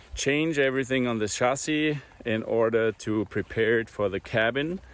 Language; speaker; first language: English; non-native, fluent; German